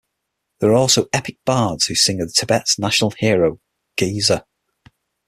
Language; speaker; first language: English; native; English